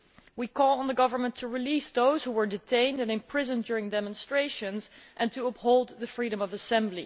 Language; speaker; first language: English; non-native, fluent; Dutch